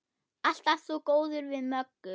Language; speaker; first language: Icelandic; non-native, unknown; German